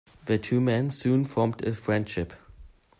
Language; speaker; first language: English; non-native, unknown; German